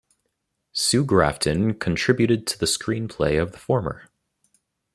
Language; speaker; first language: English; native; English